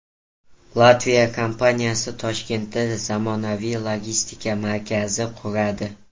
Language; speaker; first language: Uzbek; native; Uzbek